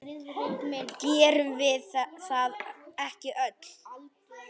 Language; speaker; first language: Icelandic; native; Icelandic